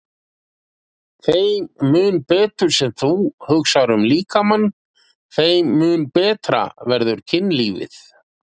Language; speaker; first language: Icelandic; native; Icelandic